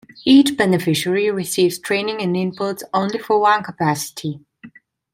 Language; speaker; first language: English; non-native, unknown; Italian